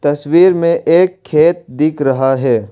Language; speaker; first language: Hindi; non-native, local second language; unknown